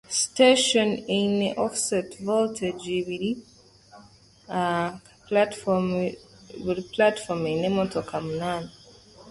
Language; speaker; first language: English; native; English